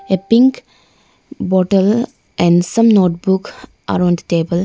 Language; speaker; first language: English; non-native, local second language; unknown